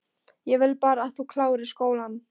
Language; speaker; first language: Icelandic; non-native, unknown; Polish